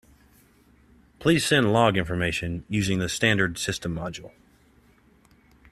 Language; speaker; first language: English; native; English